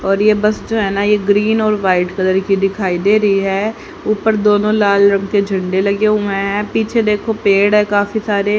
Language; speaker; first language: Hindi; native; Hindi